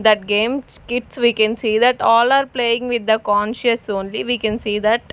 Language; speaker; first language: English; non-native, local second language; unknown